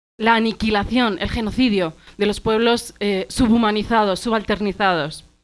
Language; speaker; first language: Spanish; early bilingual, other home language; Arabic